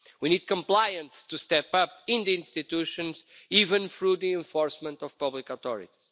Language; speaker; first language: English; non-native, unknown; Portuguese